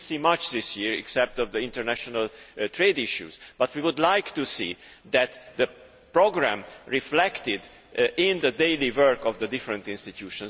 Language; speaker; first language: English; non-native, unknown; Hungarian